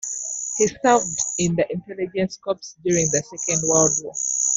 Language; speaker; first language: English; non-native, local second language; Ganda